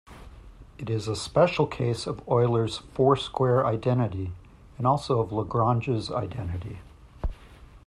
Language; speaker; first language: English; native; English